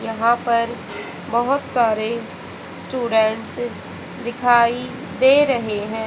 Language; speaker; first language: Hindi; native; Hindi